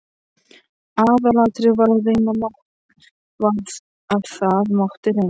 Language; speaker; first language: Icelandic; non-native, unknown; Polish